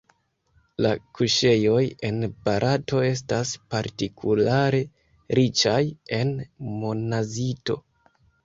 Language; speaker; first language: Esperanto; non-native, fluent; Kinyarwanda